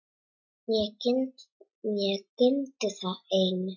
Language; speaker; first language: Icelandic; non-native, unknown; Czech